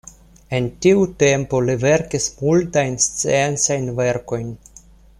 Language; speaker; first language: Esperanto; non-native, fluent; Russian